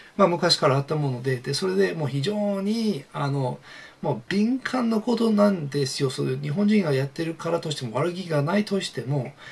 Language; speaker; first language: Japanese; non-native, fluent; English